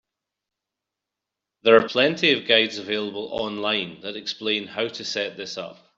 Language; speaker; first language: English; native; English